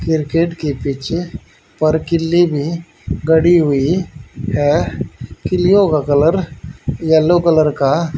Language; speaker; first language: Hindi; native; Hindi